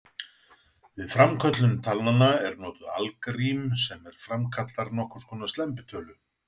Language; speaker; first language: Icelandic; native; Icelandic